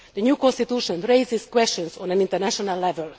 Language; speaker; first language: English; non-native, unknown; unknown